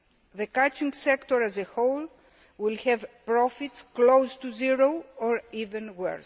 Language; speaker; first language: English; non-native, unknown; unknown